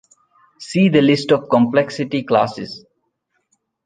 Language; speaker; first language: English; non-native, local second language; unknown